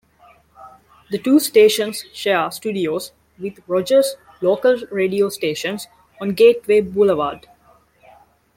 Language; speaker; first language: English; non-native, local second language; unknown